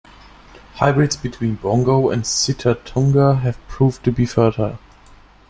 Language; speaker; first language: English; non-native, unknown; German